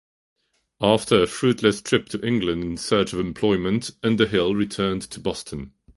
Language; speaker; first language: English; non-native, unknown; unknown